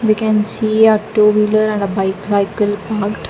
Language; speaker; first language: English; non-native, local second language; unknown